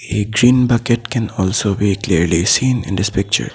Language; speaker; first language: English; non-native, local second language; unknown